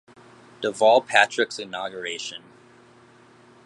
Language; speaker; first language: English; native; English